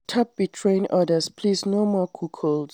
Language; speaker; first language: English; non-native, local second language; Hausa